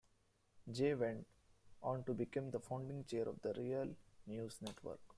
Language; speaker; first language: English; non-native, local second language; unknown